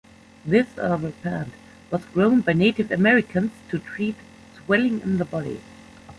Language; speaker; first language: English; non-native, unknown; German